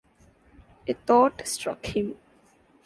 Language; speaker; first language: English; non-native, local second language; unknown